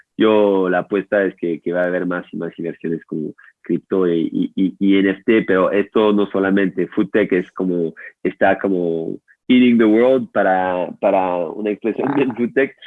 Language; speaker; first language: Spanish; non-native, fluent; French